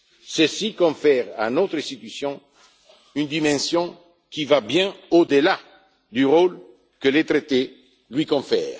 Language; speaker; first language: French; non-native, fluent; Italian